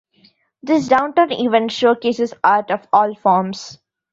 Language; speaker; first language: English; non-native, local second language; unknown